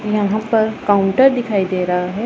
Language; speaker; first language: Hindi; non-native, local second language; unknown